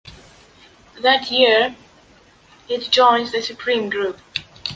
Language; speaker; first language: English; non-native, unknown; Polish